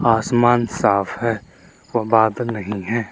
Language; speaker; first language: Hindi; non-native, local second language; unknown